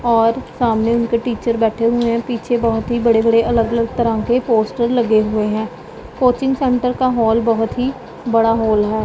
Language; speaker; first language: Hindi; non-native, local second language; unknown